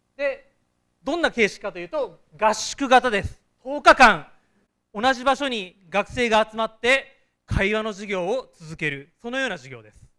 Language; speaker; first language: Japanese; native; Japanese